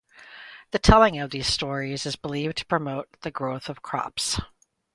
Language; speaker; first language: English; native; English